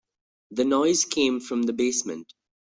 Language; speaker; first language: English; non-native, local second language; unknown